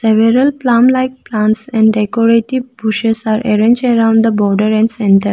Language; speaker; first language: English; non-native, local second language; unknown